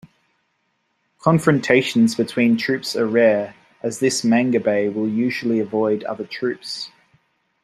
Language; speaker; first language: English; native; English